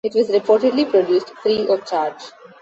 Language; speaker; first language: English; non-native, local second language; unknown